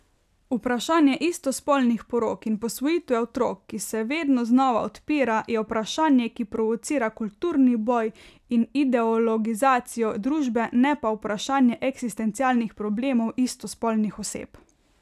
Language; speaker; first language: Slovenian; native; Slovenian